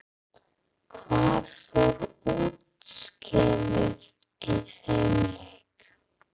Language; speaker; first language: Icelandic; non-native, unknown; English